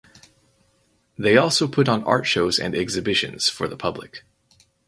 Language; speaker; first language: English; native; English